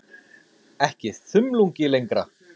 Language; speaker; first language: Icelandic; native; Icelandic